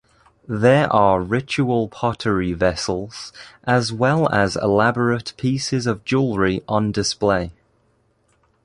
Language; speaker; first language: English; native; English